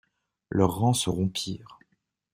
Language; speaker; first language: French; native; French